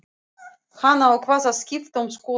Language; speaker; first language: Icelandic; non-native, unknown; Russian